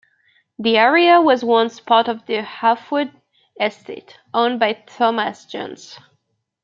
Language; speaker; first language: English; native; English